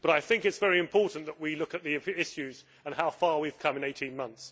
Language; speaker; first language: English; native; English